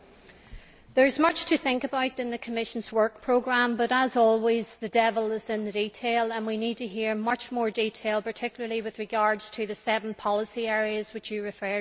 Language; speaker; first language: English; native; English